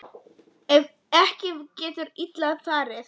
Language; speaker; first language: Icelandic; non-native, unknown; Polish